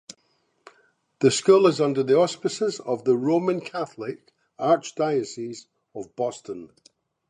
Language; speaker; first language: English; native; English